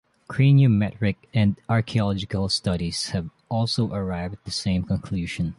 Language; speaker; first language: English; non-native, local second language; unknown